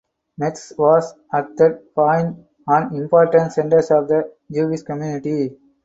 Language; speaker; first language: English; non-native, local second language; Tamil